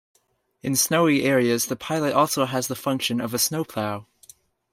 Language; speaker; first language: English; native; English